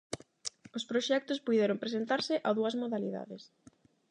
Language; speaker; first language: Galician; non-native, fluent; Spanish